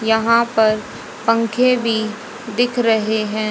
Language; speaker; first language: Hindi; native; Hindi